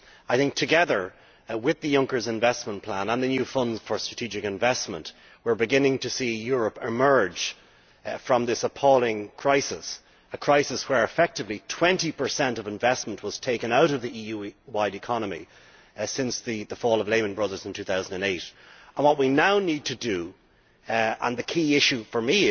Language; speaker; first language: English; native; English